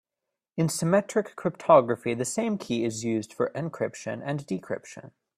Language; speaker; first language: English; native; English